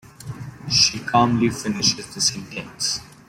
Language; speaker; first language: English; non-native, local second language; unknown